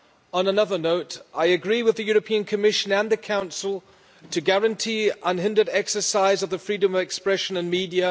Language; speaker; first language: English; non-native, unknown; German